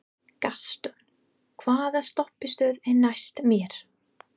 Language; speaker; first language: Icelandic; non-native, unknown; English